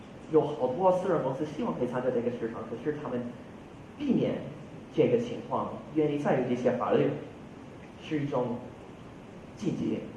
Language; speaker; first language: Chinese; non-native, fluent; English